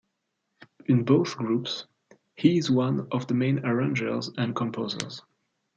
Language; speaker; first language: English; non-native, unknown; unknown